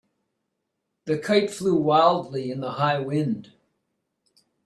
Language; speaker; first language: English; native; English